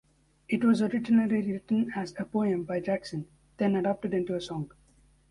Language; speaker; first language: English; native; English